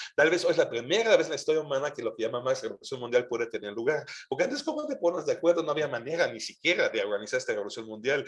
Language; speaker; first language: Spanish; non-native, fluent; German